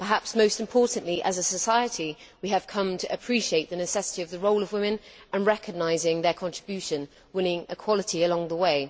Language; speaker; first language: English; native; English